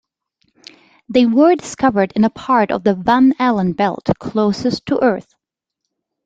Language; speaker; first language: English; non-native, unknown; German